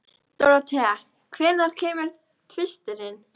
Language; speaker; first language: Icelandic; native; Icelandic